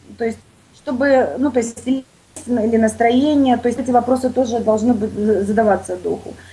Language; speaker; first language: Russian; native; Russian